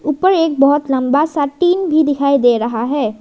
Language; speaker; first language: Hindi; non-native, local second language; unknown